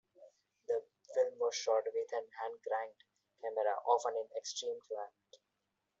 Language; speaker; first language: English; non-native, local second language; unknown